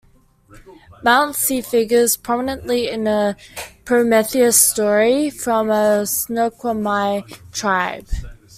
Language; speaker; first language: English; native; English